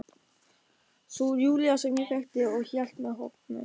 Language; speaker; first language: Icelandic; non-native, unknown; German